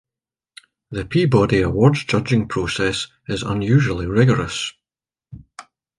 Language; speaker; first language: English; native; English